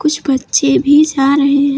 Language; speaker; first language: Hindi; native; Hindi